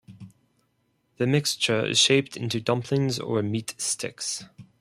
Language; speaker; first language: English; non-native, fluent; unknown